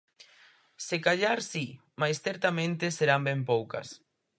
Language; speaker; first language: Galician; native; Galician